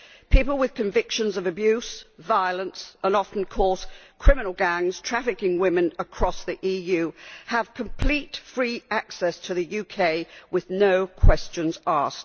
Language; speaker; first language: English; native; English